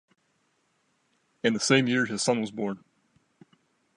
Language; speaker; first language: English; native; English